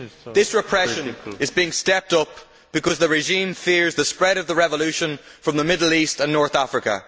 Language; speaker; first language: English; native; English